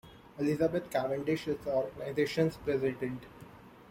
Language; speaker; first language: English; non-native, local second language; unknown